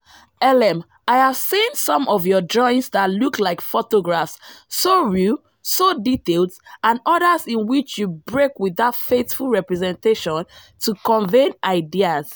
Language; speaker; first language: English; non-native, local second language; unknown